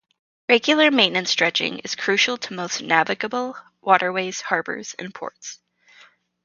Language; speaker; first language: English; native; English